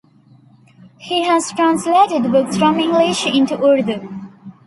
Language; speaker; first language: English; non-native, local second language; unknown